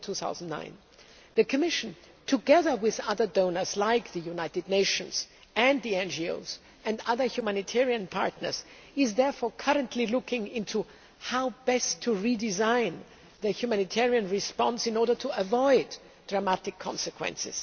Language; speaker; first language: English; non-native, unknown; German